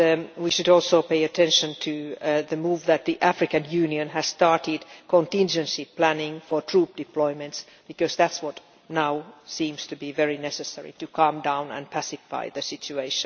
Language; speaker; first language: English; non-native, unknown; Finnish